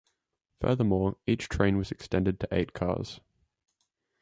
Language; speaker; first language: English; native; English